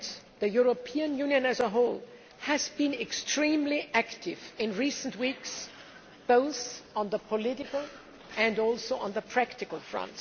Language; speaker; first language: English; non-native, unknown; German